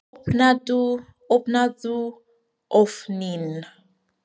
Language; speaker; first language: Icelandic; non-native, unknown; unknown